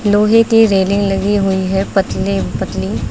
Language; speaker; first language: Hindi; native; Hindi